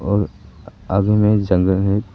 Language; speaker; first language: Hindi; early bilingual, other home language; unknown